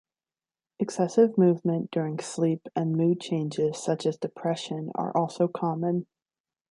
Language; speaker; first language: English; native; English